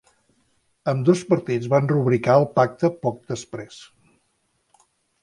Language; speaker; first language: Catalan; native; Catalan